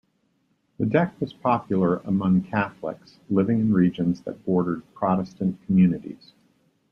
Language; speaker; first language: English; native; English